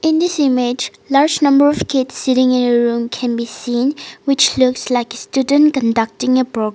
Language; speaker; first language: English; non-native, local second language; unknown